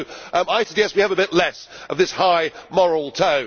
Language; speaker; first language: English; native; English